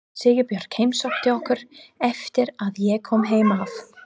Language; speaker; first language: Icelandic; non-native, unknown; English